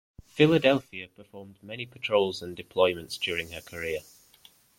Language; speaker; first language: English; native; English